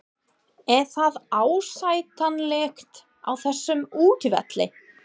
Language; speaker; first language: Icelandic; non-native, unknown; English